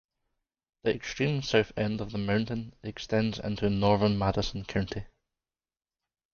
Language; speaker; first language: English; native; English